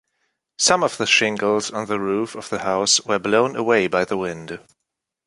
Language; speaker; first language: English; non-native, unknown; German